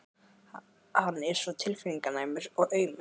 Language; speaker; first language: Icelandic; native; Icelandic